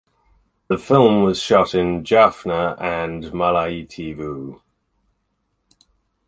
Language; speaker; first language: English; native; English